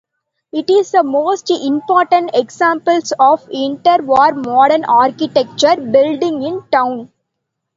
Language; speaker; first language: English; non-native, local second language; Tamil